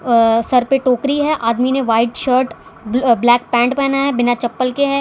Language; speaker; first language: Hindi; non-native, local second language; Gujarati